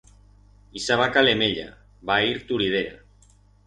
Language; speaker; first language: Aragonese; non-native, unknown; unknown